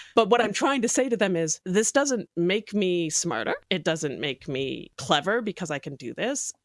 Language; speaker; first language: English; native; English